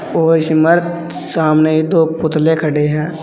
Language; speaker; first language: Hindi; native; Hindi